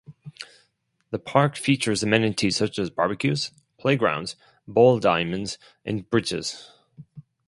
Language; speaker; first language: English; non-native, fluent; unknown